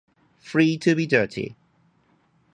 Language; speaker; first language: English; non-native, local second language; Cantonese